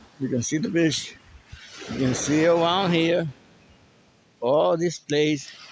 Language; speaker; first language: English; non-native, local second language; Spanish